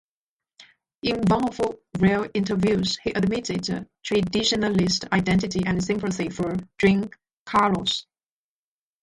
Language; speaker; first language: English; non-native, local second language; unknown